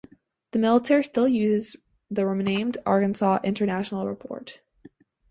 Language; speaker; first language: English; native; English